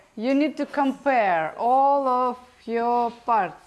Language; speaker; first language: English; non-native, learner; Russian